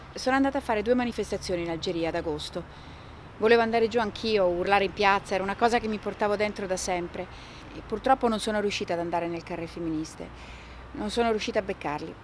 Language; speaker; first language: Italian; non-native, fluent; Kabyle